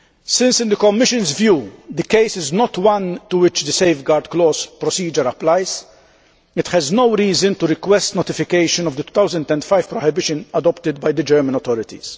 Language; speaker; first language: English; non-native, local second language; Maltese